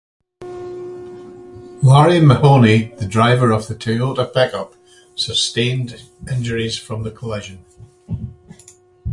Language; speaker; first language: English; native; English